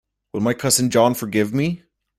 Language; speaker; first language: English; native; English